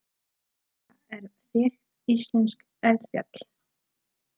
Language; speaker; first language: Icelandic; non-native, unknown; Polish